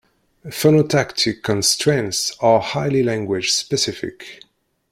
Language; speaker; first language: English; non-native, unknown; Kabyle